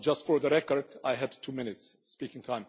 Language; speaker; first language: English; non-native, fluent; Czech